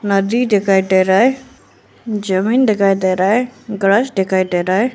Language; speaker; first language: Hindi; non-native, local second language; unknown